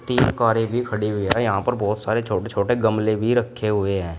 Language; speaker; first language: Hindi; native; Hindi